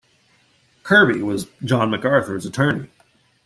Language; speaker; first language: English; native; English